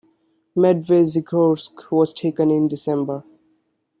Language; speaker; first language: English; non-native, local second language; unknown